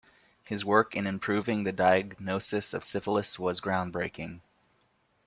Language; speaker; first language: English; native; English